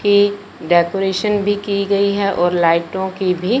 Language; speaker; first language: Hindi; non-native, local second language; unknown